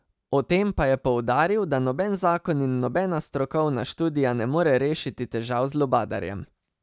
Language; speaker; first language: Slovenian; native; Slovenian